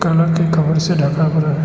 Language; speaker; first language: Hindi; non-native, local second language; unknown